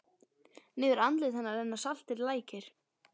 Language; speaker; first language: Icelandic; native; Icelandic